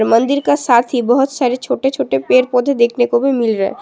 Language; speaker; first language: Hindi; non-native, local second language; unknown